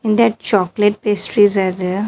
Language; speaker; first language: English; non-native, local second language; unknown